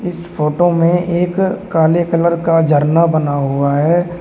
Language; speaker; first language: Hindi; native; Hindi